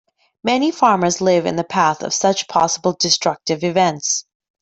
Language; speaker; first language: English; native; English